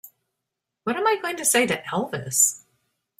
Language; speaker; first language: English; native; English